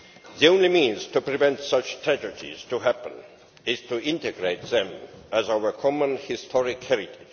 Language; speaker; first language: English; non-native, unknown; Estonian